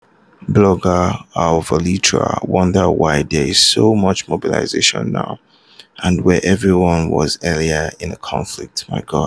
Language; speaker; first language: English; non-native, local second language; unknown